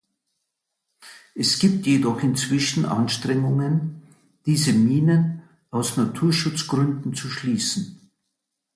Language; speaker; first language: German; native; German